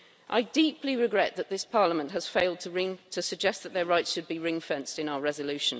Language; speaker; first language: English; native; English